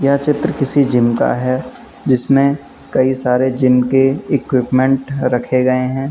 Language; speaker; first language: Hindi; native; Hindi